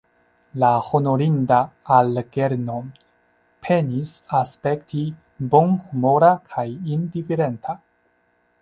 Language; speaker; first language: Esperanto; non-native, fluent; Chinese